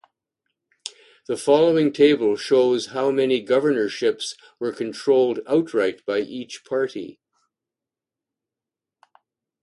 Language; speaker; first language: English; native; English